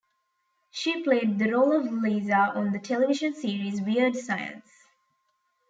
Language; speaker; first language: English; non-native, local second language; Tamil